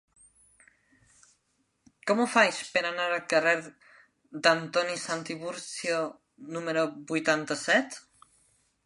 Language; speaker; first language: Catalan; non-native, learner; Spanish